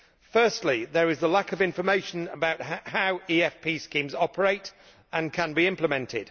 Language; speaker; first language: English; native; English